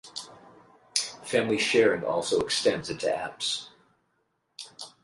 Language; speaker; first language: English; native; English